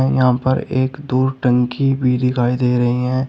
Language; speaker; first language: Hindi; native; Hindi